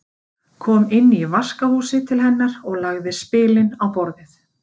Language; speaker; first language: Icelandic; native; Icelandic